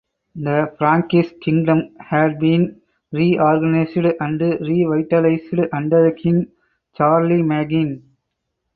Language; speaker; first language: English; non-native, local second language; Tamil